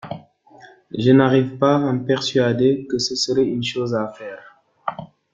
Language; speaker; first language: French; non-native, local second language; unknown